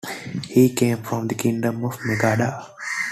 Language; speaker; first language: English; non-native, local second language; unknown